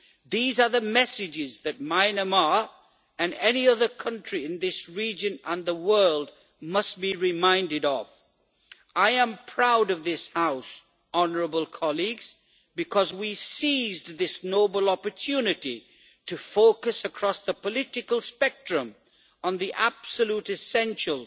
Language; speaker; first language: English; native; English